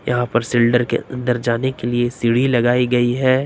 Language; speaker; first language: Hindi; native; Hindi